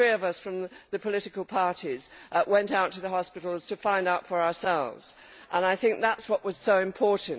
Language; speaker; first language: English; native; English